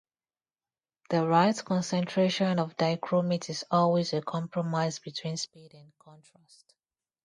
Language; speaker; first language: English; non-native, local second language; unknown